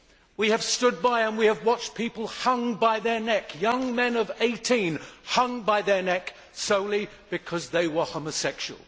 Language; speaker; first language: English; native; English